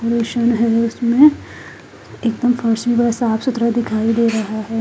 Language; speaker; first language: Hindi; native; Hindi